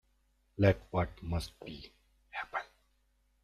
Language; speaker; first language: English; non-native, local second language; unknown